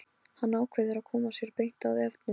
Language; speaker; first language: Icelandic; non-native, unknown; Polish